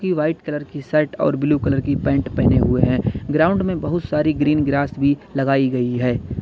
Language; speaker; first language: Hindi; native; Hindi